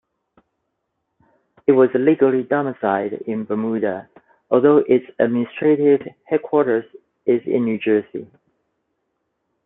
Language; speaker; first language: English; native; English